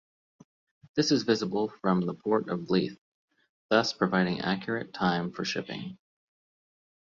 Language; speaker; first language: English; native; English